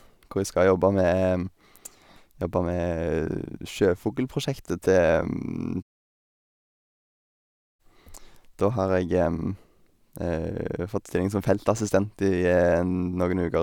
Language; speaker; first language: Norwegian; native; Norwegian